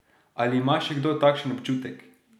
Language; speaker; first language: Slovenian; native; Slovenian